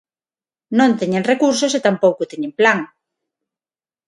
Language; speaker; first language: Galician; non-native, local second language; Spanish